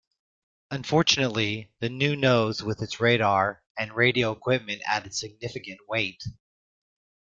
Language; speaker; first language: English; native; English